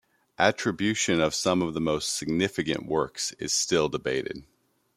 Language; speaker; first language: English; native; English